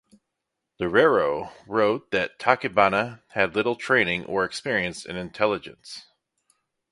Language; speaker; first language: English; native; English